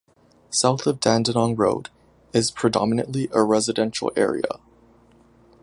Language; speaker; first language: English; native; English